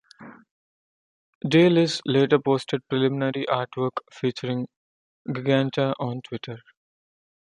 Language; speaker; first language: English; non-native, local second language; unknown